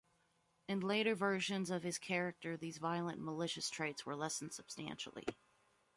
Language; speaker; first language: English; native; English